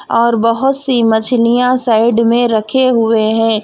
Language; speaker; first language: Hindi; non-native, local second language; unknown